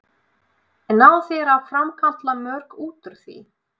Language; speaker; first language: Icelandic; non-native, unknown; Russian